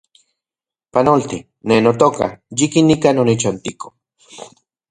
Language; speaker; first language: Central Puebla Nahuatl; non-native, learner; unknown